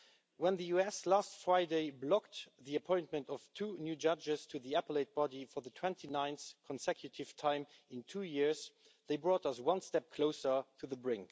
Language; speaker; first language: English; non-native, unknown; Luxembourgish